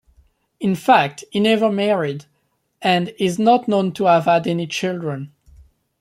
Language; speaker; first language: English; non-native, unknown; French